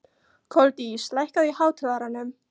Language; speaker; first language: Icelandic; non-native, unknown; Polish